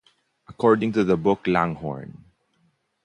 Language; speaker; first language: English; non-native, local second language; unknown